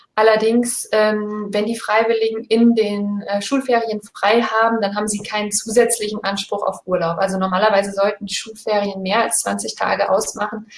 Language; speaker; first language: German; native; German